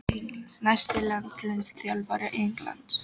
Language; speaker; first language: Icelandic; non-native, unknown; Polish